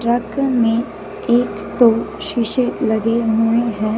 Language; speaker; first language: Hindi; non-native, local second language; Punjabi